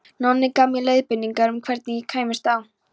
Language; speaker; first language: Icelandic; non-native, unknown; Polish